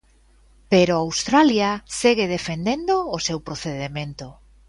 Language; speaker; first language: Galician; native; Galician